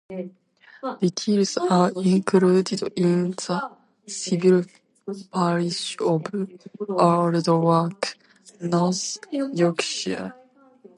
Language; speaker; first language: English; non-native, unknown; Tatar